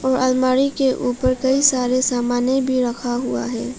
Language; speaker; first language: Hindi; non-native, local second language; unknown